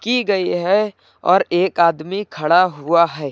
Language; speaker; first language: Hindi; native; Hindi